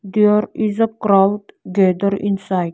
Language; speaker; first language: English; non-native, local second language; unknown